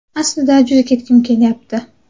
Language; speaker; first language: Uzbek; native; Uzbek